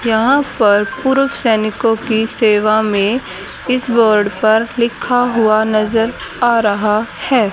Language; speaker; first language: Hindi; native; Hindi